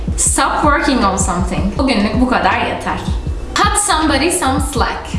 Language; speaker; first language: English; non-native, fluent; Turkish